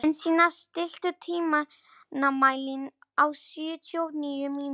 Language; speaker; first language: Icelandic; non-native, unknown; Polish